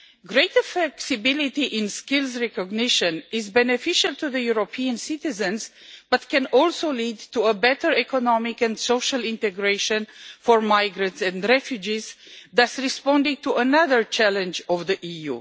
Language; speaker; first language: English; non-native, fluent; Romanian